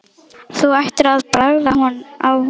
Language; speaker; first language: Icelandic; native; Icelandic